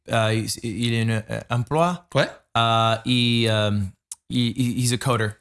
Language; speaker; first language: French; non-native, learner; English